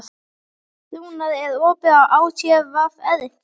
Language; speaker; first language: Icelandic; native; Icelandic